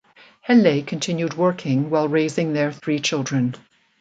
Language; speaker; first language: English; native; English